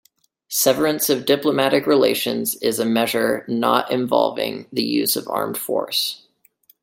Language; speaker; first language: English; native; English